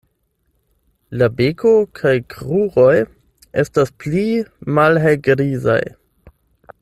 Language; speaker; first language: Esperanto; non-native, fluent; German